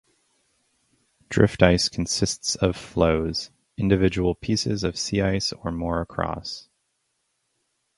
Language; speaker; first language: English; native; English